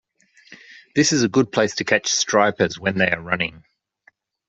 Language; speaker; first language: English; native; English